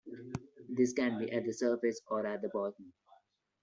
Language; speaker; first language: English; non-native, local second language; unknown